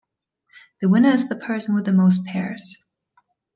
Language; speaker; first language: English; non-native, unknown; German